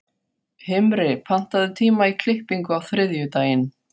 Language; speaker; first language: Icelandic; non-native, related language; Faroese